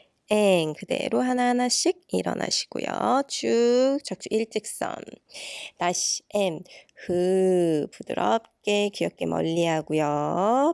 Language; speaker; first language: Korean; native; Korean